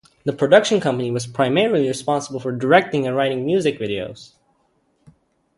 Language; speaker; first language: English; native; English